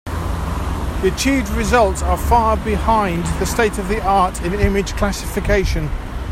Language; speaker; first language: English; native; English